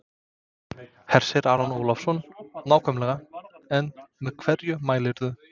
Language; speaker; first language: Icelandic; non-native, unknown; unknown